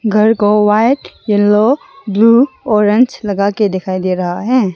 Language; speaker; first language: Hindi; non-native, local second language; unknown